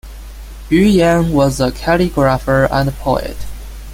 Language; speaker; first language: English; non-native, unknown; Chinese